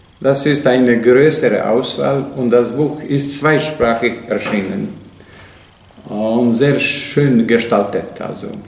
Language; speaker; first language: German; non-native, fluent; Serbian